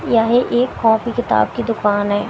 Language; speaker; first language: Hindi; native; Hindi